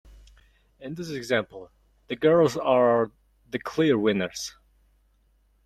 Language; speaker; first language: English; non-native, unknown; Mongolian